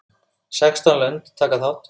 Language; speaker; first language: Icelandic; native; Icelandic